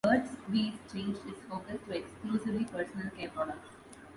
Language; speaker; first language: English; non-native, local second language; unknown